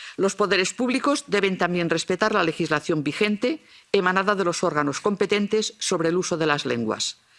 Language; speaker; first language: Spanish; non-native, local second language; Catalan